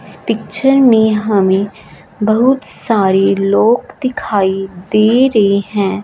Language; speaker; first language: Hindi; non-native, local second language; Punjabi